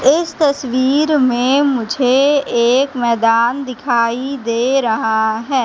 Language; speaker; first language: Hindi; native; Hindi